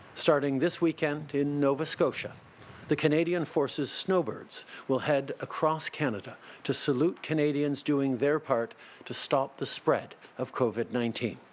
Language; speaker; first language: English; early bilingual, other home language; French